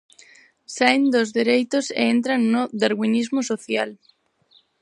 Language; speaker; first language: Galician; non-native, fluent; Spanish